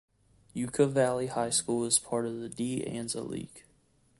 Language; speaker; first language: English; native; English